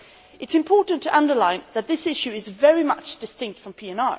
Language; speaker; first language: English; non-native, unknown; Swedish